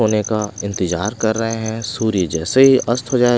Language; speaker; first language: Hindi; non-native, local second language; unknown